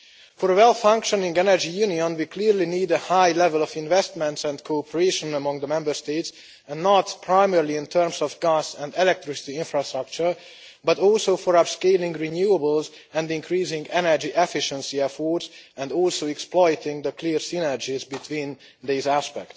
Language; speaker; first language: English; non-native, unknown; Hungarian